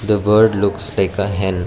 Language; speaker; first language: English; non-native, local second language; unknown